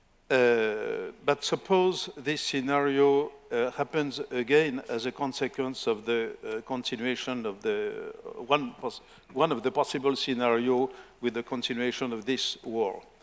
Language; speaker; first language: English; non-native, fluent; French